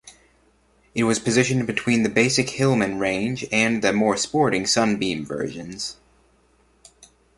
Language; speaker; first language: English; native; English